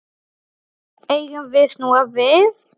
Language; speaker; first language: Icelandic; non-native, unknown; Polish